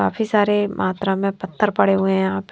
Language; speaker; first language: Hindi; non-native, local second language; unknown